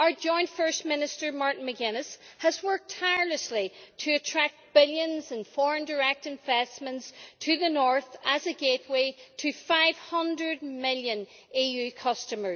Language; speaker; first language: English; native; English